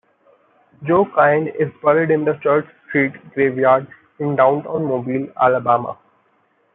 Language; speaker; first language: English; non-native, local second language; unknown